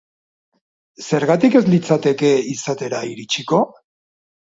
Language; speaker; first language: Basque; non-native, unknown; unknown